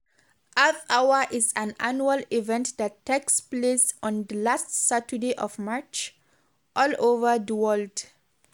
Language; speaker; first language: English; non-native, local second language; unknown